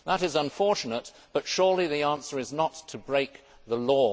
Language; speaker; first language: English; native; English